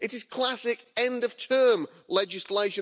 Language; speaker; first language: English; native; English